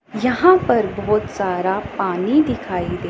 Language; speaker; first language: Hindi; non-native, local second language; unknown